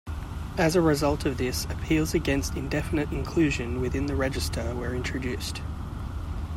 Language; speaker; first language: English; native; English